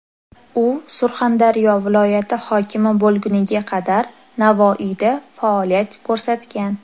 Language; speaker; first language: Uzbek; native; Uzbek